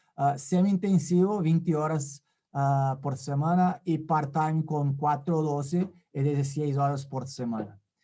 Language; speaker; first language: Spanish; non-native, related language; Portuguese